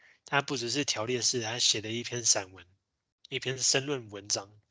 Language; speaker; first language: Chinese; native; Chinese